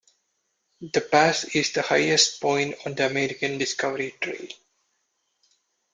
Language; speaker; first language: English; non-native, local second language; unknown